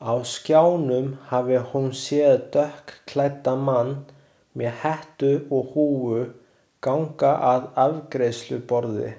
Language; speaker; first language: Icelandic; non-native, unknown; Chinese